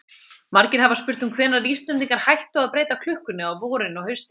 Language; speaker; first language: Icelandic; native; Icelandic